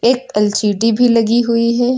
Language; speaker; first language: Hindi; native; Hindi